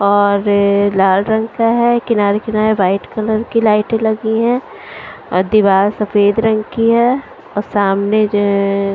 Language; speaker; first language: Hindi; non-native, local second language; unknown